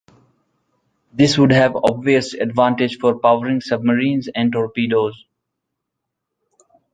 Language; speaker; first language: English; non-native, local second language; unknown